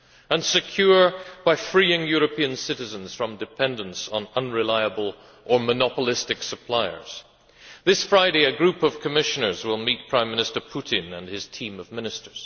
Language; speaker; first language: English; native; English